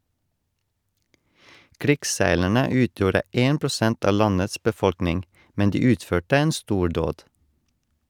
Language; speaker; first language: Norwegian; non-native, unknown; Estonian